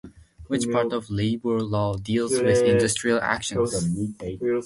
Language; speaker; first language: English; non-native, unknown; Japanese